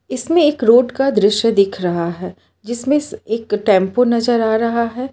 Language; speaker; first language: Hindi; non-native, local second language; Gujarati